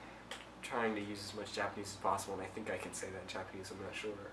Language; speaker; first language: English; native; English